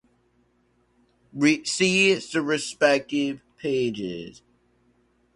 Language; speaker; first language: English; native; English